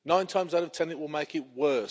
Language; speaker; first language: English; native; English